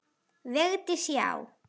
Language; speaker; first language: Icelandic; native; Icelandic